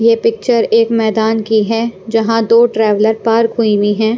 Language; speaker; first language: Hindi; non-native, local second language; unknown